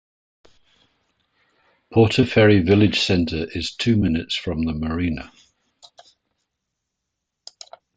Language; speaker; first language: English; native; English